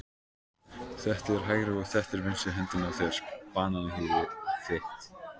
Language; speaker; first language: Icelandic; native; Icelandic